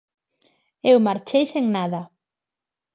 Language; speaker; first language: Galician; non-native, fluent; Spanish